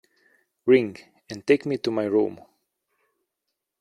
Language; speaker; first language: English; native; English